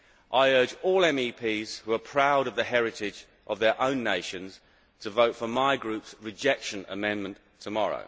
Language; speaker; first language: English; native; English